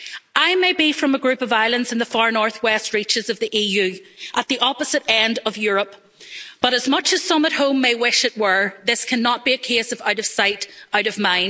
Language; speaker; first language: English; native; English